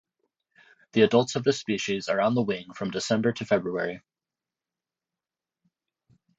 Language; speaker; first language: English; native; English